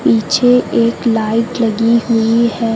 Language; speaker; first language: Hindi; native; Hindi